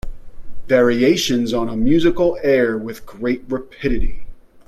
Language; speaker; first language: English; native; English